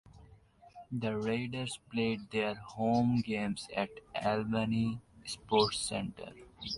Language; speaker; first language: English; non-native, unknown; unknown